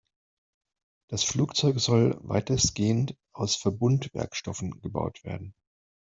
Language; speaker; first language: German; non-native, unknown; Spanish